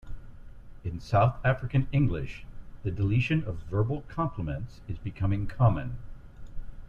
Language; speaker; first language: English; native; English